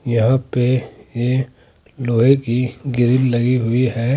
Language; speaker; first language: Hindi; native; Hindi